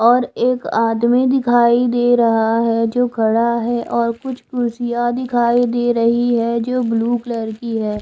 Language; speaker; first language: Hindi; non-native, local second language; Punjabi